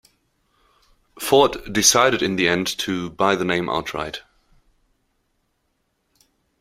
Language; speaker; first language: English; non-native, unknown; German